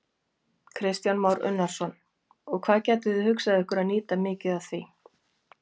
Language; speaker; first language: Icelandic; native; Icelandic